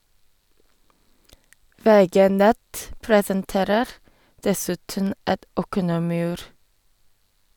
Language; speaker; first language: Norwegian; non-native, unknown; Korean